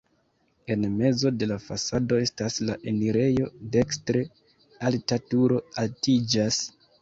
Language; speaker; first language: Esperanto; non-native, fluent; Kinyarwanda